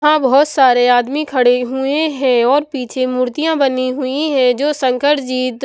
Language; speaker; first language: Hindi; non-native, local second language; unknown